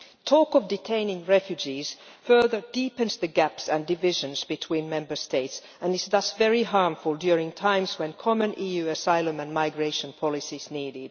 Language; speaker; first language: English; non-native, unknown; Finnish